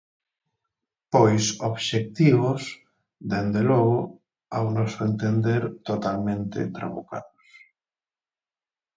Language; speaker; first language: Galician; native; Galician